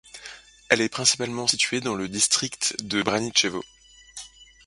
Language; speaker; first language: French; native; French